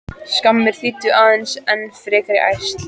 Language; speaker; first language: Icelandic; native; Icelandic